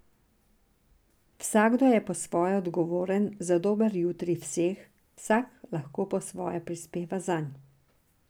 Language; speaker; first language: Slovenian; non-native, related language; Serbian